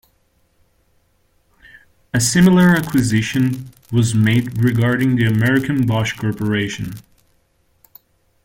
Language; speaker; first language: English; non-native, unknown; Portuguese